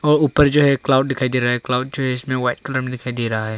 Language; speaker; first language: Hindi; non-native, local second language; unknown